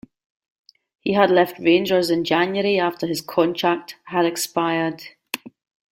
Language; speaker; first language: English; native; English